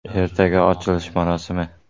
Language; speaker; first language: Uzbek; native; Uzbek